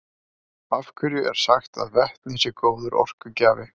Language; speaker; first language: Icelandic; native; Icelandic